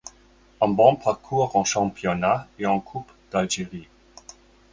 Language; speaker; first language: French; non-native, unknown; German